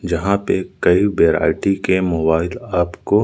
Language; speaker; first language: Hindi; native; Hindi